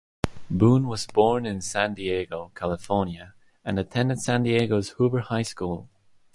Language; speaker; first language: English; non-native, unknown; Estonian